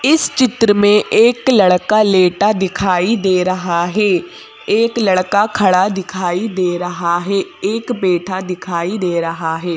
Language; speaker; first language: Hindi; native; Hindi